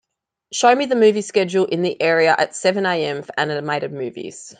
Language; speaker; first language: English; native; English